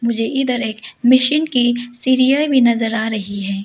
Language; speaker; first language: Hindi; early bilingual, other home language; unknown